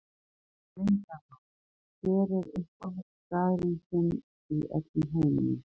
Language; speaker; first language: Icelandic; native; Icelandic